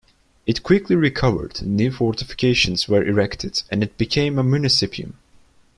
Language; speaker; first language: English; non-native, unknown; Turkish